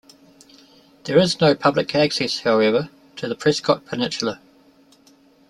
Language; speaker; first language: English; native; English